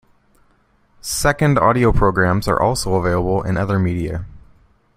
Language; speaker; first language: English; native; English